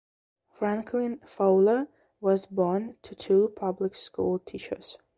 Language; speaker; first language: English; non-native, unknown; Belarusian